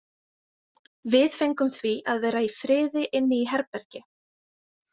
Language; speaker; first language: Icelandic; native; Icelandic